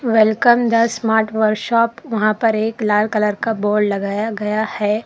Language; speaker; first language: Hindi; non-native, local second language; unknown